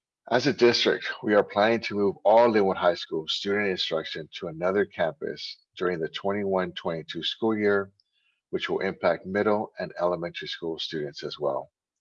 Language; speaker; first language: English; native; English